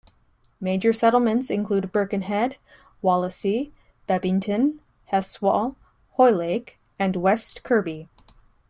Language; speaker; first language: English; native; English